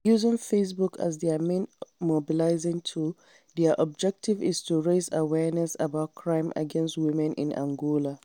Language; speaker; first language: English; non-native, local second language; Hausa